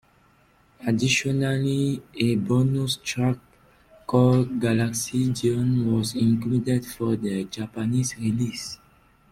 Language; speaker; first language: English; non-native, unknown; French